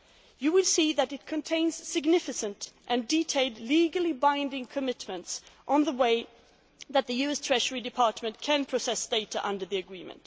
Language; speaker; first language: English; non-native, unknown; Swedish